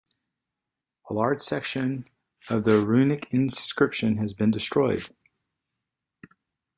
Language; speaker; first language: English; native; English